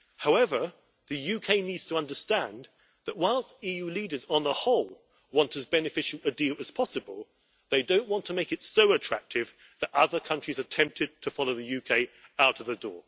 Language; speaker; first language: English; native; English